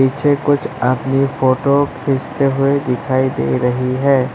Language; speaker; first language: Hindi; non-native, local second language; Assamese